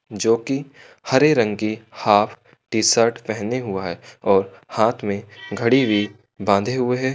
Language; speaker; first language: Hindi; native; Hindi